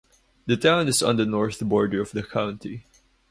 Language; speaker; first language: English; non-native, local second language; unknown